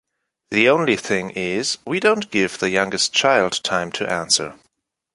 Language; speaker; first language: English; non-native, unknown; German